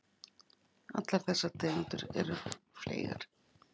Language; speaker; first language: Icelandic; native; Icelandic